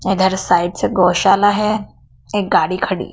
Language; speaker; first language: Hindi; native; Hindi